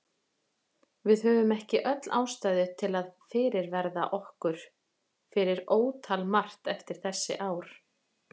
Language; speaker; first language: Icelandic; native; Icelandic